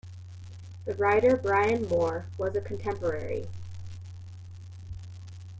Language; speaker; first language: English; native; English